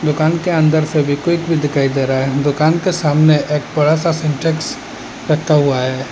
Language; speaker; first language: Hindi; non-native, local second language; Bangla